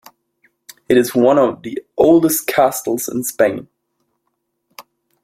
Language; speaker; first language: English; non-native, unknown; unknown